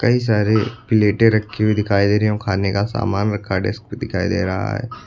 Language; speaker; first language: Hindi; native; Hindi